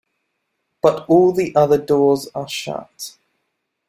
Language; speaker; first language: English; native; English